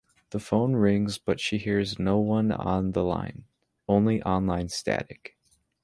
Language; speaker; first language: English; native; English